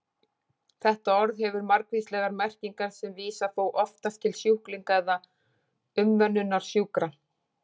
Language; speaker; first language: Icelandic; native; Icelandic